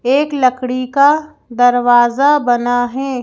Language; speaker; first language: Hindi; native; Hindi